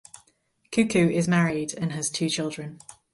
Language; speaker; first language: English; native; English